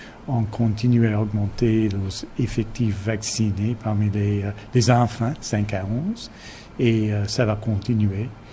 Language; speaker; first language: French; non-native, fluent; English